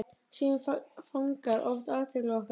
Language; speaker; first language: Icelandic; native; Icelandic